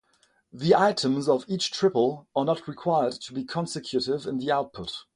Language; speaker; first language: English; non-native, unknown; French